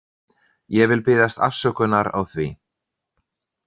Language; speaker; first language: Icelandic; native; Icelandic